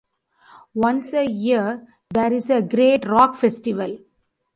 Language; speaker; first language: English; non-native, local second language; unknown